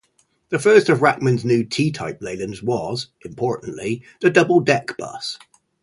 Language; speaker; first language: English; native; English